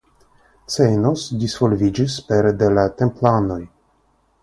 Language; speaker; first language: Esperanto; non-native, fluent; Russian